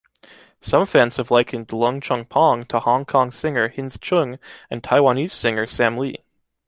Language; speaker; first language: English; native; English